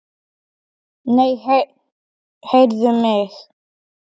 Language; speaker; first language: Icelandic; non-native, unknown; Polish